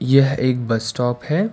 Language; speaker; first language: Hindi; non-native, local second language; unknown